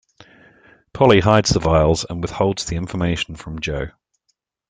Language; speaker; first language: English; native; English